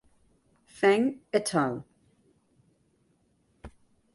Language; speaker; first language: English; non-native, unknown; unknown